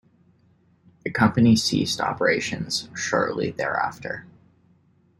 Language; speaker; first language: English; native; English